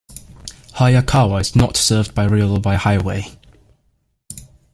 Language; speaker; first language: English; native; English